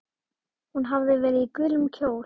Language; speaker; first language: Icelandic; native; Icelandic